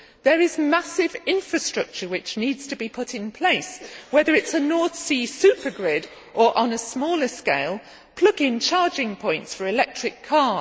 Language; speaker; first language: English; native; English